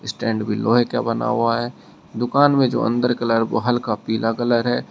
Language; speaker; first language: Hindi; native; Hindi